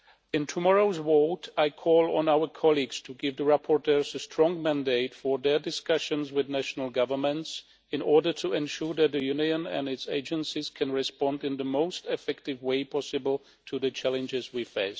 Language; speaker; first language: English; non-native, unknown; Czech